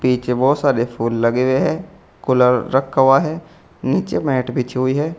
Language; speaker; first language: Hindi; native; Hindi